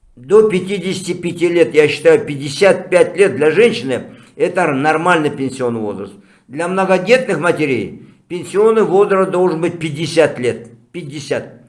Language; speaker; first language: Russian; non-native, local second language; Kazakh